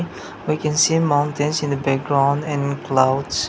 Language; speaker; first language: English; non-native, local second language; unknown